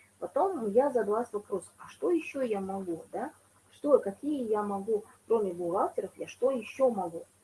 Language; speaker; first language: Russian; non-native, local second language; Kazakh